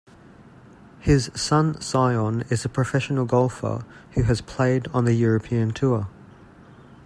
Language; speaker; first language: English; native; English